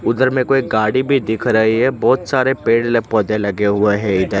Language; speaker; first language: Hindi; non-native, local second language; Gujarati